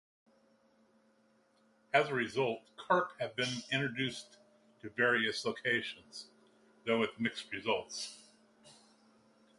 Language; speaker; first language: English; native; English